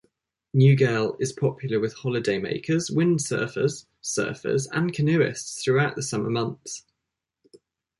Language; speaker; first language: English; native; English